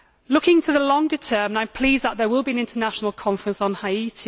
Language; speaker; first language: English; native; English